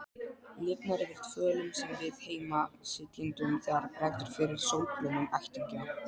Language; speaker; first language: Icelandic; non-native, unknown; Polish